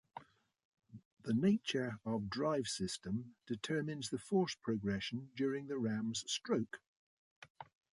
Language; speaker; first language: English; native; English